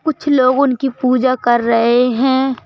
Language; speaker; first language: Hindi; native; Hindi